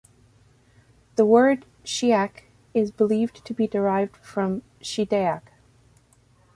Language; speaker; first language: English; native; English